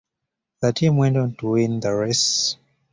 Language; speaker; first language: English; native; English